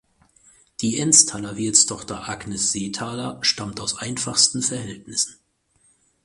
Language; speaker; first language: German; native; German